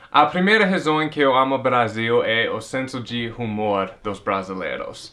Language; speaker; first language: Portuguese; non-native, fluent; English